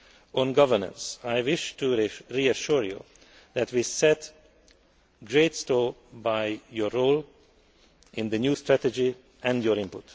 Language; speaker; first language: English; non-native, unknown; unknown